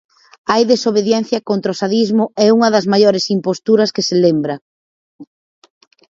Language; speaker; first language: Galician; native; Galician